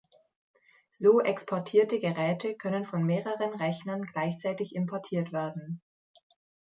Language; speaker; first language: German; native; German